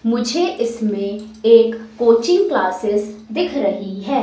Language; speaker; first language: Hindi; native; Hindi